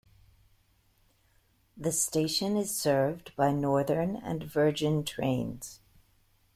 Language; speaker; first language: English; native; English